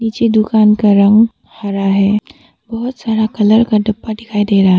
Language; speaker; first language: Hindi; non-native, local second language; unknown